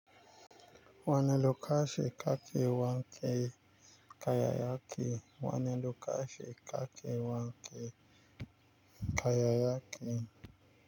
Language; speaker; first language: Hausa; native; Hausa